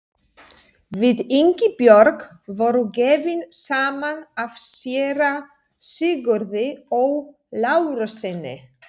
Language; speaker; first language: Icelandic; non-native, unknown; Polish